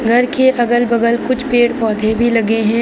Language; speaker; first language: Hindi; native; Hindi